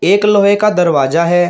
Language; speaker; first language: Hindi; native; Hindi